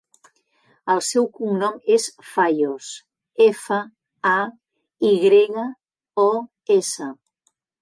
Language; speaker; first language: Catalan; native; Catalan